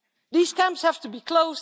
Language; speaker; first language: English; non-native, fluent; Dutch